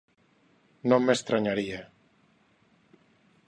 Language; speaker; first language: Galician; non-native, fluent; Spanish